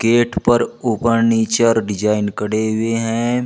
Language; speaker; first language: Hindi; native; Hindi